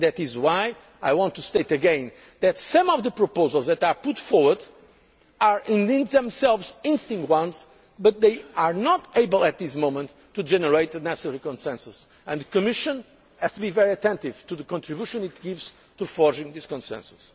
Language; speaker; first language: English; non-native, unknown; Portuguese